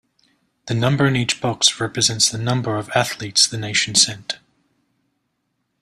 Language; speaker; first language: English; native; English